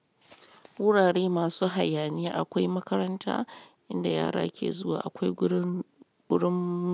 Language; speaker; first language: Hausa; non-native, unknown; Yoruba